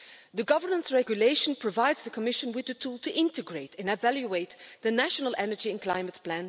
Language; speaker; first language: English; non-native, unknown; Dutch